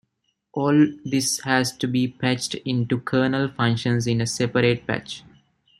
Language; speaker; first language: English; non-native, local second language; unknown